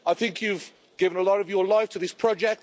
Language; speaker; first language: English; native; English